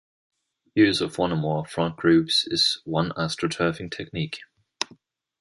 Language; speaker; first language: English; non-native, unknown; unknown